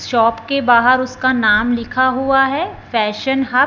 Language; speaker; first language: Hindi; non-native, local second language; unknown